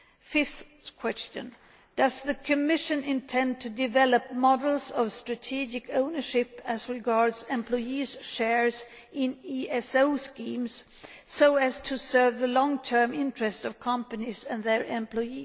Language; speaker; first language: English; non-native, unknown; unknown